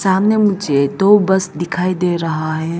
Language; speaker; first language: Hindi; non-native, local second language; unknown